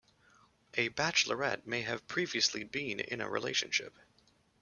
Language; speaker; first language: English; native; English